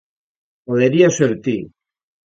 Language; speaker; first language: Galician; native; Galician